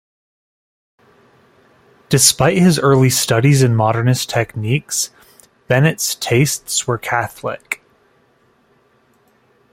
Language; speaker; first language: English; native; English